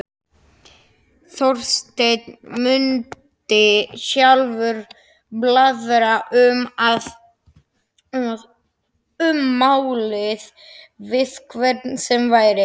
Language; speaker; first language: Icelandic; non-native, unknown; Slovak